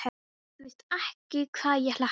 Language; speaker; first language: Icelandic; non-native, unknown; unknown